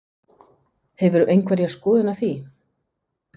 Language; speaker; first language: Icelandic; non-native, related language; Danish